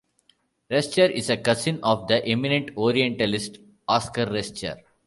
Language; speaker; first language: English; non-native, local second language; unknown